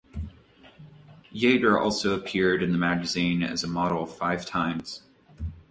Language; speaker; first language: English; native; English